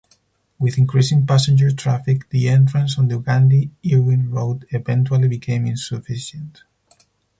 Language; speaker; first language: English; non-native, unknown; Spanish